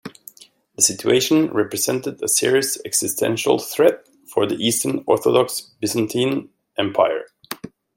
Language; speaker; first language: English; native; English